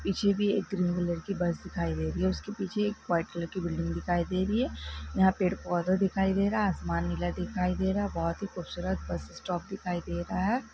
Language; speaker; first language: Hindi; non-native, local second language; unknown